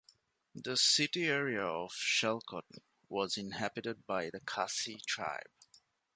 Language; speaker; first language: English; non-native, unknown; Divehi